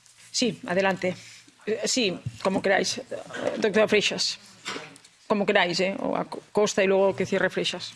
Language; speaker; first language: Spanish; non-native, local second language; Catalan